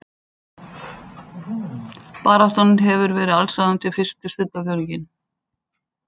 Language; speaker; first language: Icelandic; native; Icelandic